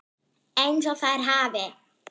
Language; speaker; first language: Icelandic; non-native, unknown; German